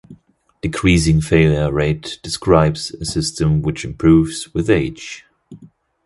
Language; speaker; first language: English; non-native, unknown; German